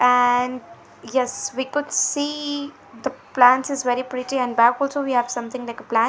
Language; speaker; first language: English; non-native, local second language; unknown